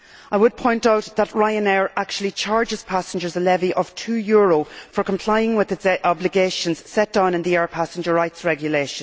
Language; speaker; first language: English; native; English